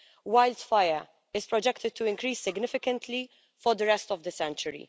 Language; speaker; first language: English; non-native, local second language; Maltese